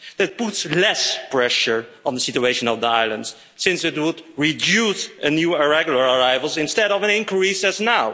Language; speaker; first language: English; non-native, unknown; Dutch